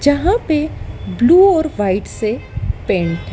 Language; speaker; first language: Hindi; native; Hindi